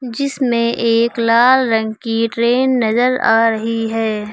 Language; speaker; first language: Hindi; native; Hindi